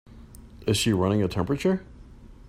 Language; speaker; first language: English; native; English